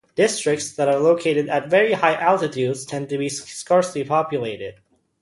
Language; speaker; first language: English; native; English